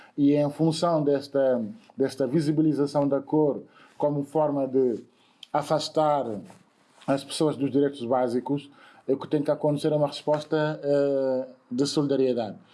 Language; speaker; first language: Portuguese; non-native, fluent; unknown